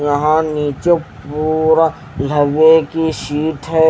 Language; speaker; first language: Hindi; native; Hindi